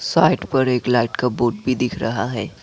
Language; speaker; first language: Hindi; non-native, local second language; Assamese